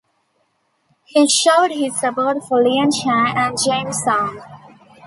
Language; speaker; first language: English; non-native, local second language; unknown